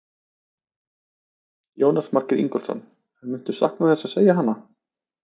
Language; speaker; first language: Icelandic; native; Icelandic